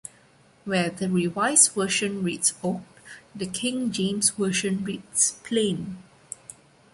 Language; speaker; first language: English; non-native, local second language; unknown